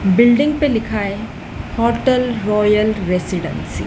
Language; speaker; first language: Hindi; native; Hindi